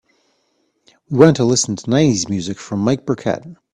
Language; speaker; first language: English; native; English